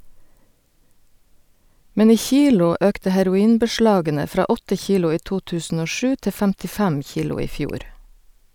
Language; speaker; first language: Norwegian; native; Norwegian